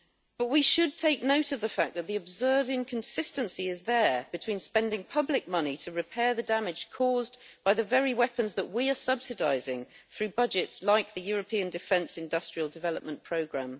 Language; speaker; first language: English; native; English